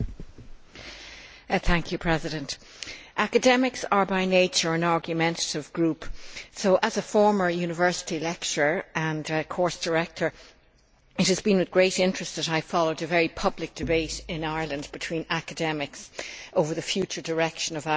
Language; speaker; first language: English; native; English